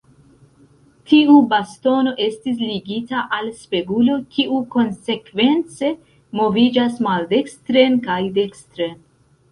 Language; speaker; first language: Esperanto; non-native, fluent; Central Kurdish